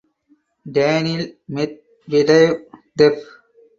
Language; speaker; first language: English; non-native, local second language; Tamil